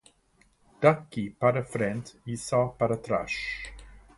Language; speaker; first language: Portuguese; non-native, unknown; English